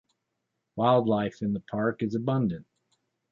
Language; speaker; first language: English; native; English